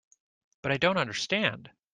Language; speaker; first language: English; native; English